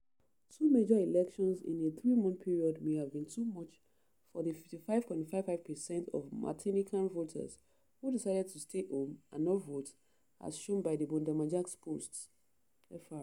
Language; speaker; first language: English; non-native, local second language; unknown